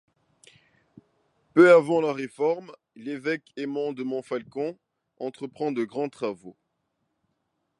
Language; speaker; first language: French; non-native, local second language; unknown